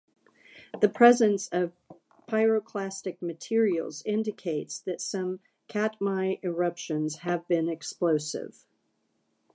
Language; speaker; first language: English; native; English